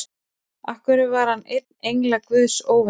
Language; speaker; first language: Icelandic; native; Icelandic